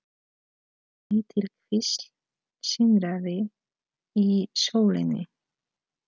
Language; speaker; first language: Icelandic; non-native, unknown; Polish